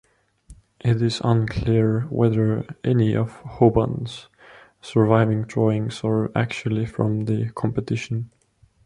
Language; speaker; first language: English; non-native, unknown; Estonian